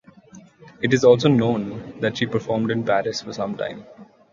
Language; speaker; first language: English; non-native, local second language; Marathi